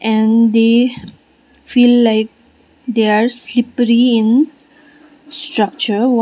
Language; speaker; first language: English; non-native, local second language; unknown